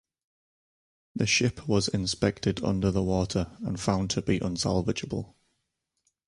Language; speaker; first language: English; native; English